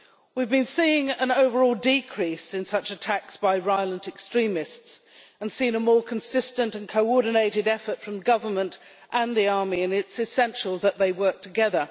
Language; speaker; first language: English; native; English